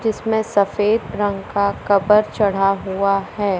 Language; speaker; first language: Hindi; native; Hindi